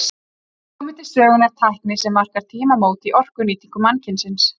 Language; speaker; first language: Icelandic; native; Icelandic